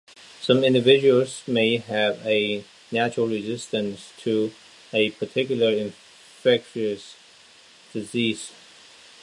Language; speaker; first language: English; non-native, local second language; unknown